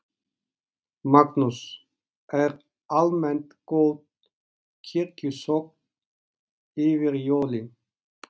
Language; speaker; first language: Icelandic; non-native, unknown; Turkish